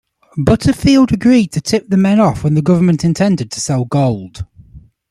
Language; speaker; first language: English; native; English